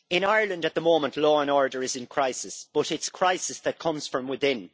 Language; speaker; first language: English; native; English